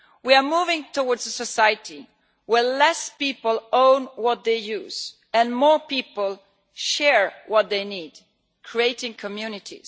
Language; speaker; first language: English; non-native, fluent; Italian